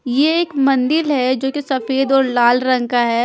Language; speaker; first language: Hindi; non-native, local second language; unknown